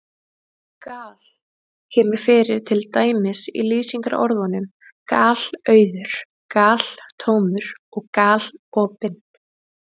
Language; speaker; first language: Icelandic; native; Icelandic